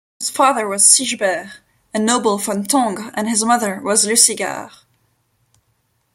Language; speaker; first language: English; non-native, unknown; French